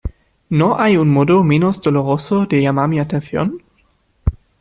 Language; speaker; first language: Spanish; non-native, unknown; German